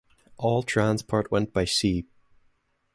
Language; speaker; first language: English; non-native, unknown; German